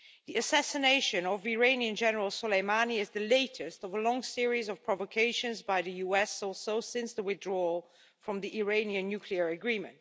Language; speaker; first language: English; non-native, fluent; Dutch